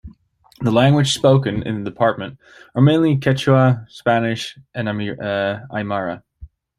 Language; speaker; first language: English; native; English